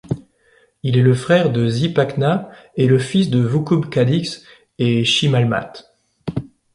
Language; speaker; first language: French; native; French